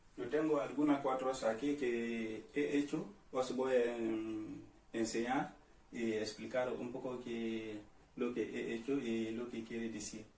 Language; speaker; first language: Spanish; non-native, learner; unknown